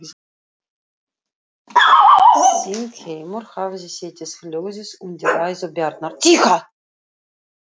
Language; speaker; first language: Icelandic; non-native, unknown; Russian